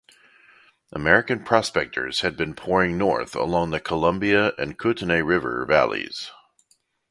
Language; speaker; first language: English; native; English